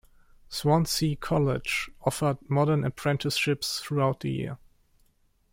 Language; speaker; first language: English; non-native, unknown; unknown